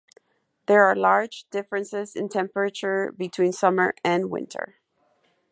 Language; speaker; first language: English; non-native, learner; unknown